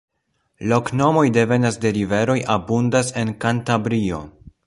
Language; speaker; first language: Esperanto; non-native, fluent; Polish